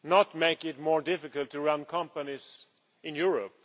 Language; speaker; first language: English; non-native, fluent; Swedish